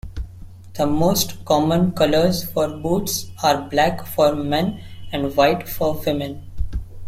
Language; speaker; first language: English; non-native, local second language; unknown